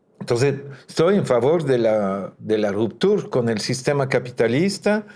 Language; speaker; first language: Spanish; non-native, fluent; French